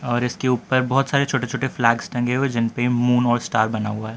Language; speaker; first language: Hindi; non-native, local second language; Gujarati